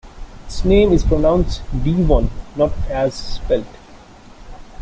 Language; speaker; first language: English; non-native, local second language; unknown